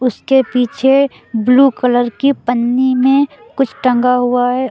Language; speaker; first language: Hindi; native; Hindi